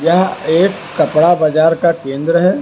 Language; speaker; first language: Hindi; non-native, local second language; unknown